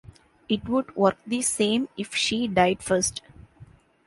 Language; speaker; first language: English; non-native, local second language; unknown